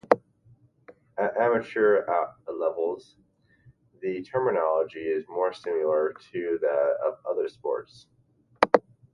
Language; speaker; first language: English; native; English